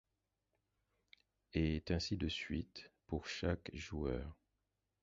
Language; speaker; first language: French; non-native, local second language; Haitian Creole